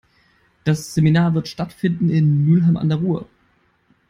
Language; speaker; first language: English; non-native, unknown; German